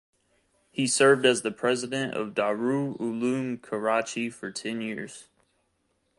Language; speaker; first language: English; native; English